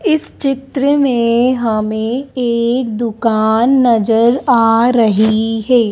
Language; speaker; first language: Hindi; native; Hindi